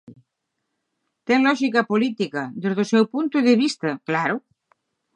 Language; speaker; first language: Galician; native; Galician